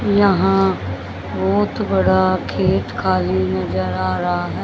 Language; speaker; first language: Hindi; native; Hindi